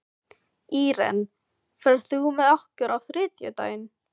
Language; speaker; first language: Icelandic; non-native, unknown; Filipino